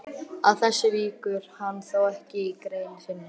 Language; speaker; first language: Icelandic; native; Icelandic